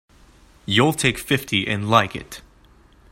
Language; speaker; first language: English; native; English